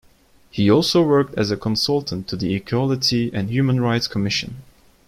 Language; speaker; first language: English; non-native, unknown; Turkish